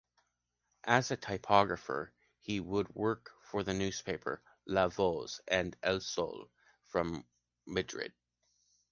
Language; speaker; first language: English; native; English